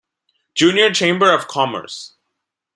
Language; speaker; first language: English; non-native, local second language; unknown